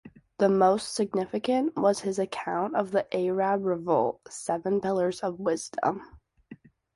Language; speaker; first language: English; native; English